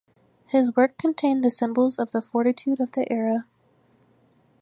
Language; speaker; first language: English; native; English